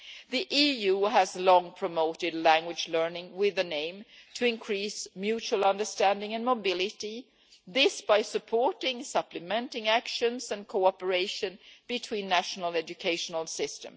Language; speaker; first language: English; non-native, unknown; Swedish